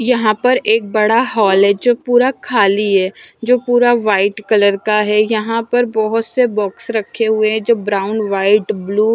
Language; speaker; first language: Hindi; non-native, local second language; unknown